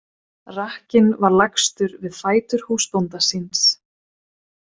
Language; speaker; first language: Icelandic; non-native, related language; Swedish